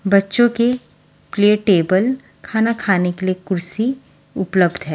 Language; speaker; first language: Hindi; native; Hindi